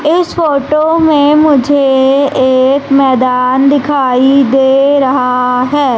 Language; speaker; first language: Hindi; native; Hindi